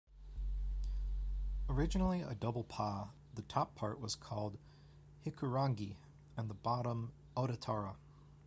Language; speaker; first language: English; native; English